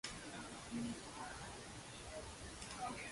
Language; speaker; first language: Latvian; early bilingual, heritage; Latvian